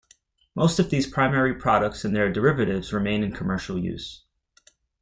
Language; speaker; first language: English; native; English